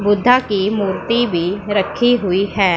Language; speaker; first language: Hindi; non-native, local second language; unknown